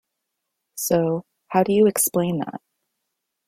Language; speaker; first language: English; native; English